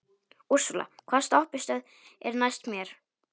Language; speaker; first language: Icelandic; non-native, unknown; Polish